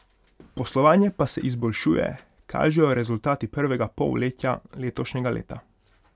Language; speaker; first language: Slovenian; non-native, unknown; Hungarian